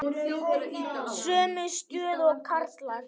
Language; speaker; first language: Icelandic; native; Icelandic